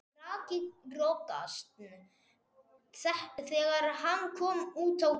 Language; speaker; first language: Icelandic; non-native, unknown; Spanish